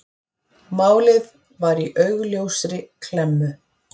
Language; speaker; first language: Icelandic; native; Icelandic